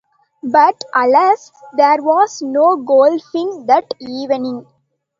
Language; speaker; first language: English; non-native, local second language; Tamil